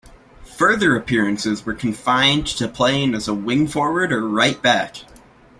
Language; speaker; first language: English; native; English